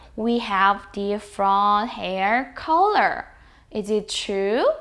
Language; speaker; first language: English; non-native, fluent; Korean